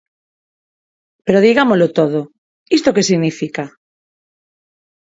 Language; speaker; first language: Galician; non-native, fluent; Spanish